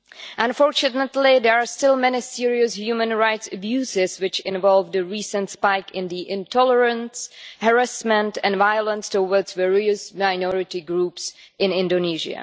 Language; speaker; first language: English; non-native, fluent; Czech